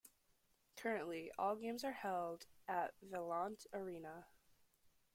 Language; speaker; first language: English; native; English